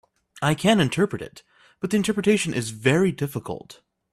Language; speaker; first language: English; native; English